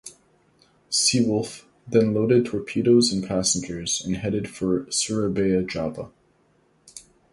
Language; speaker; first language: English; native; English